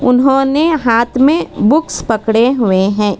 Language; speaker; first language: Hindi; non-native, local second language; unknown